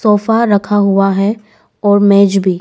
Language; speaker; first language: Hindi; non-native, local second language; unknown